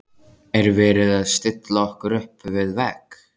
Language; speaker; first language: Icelandic; native; Icelandic